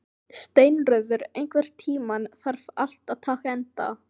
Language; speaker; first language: Icelandic; non-native, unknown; Filipino